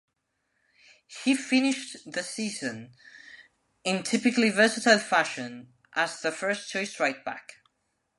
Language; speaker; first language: English; non-native, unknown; Spanish